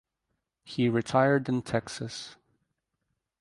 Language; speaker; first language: English; native; English